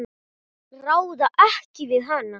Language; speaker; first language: Icelandic; non-native, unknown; Portuguese